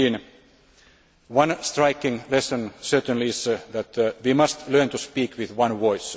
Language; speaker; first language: English; non-native, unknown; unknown